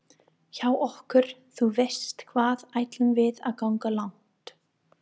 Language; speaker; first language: Icelandic; non-native, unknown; English